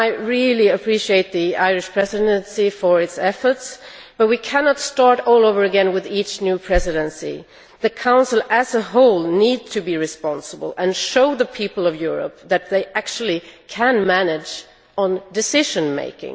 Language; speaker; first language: English; non-native, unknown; Swedish